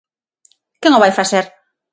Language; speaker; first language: Galician; non-native, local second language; Spanish